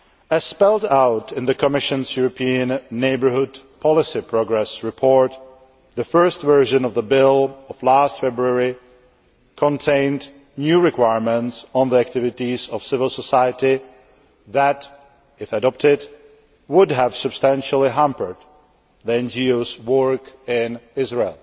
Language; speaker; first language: English; non-native, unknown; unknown